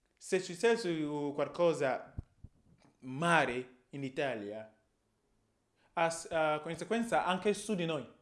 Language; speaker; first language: Italian; non-native, fluent; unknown